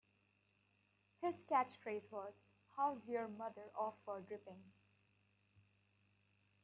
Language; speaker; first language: English; non-native, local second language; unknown